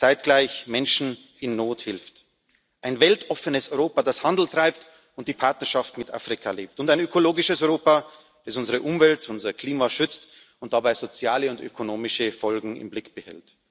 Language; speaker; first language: German; native; German